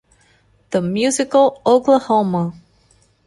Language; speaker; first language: English; non-native, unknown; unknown